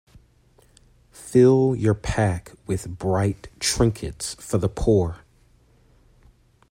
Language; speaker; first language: English; native; English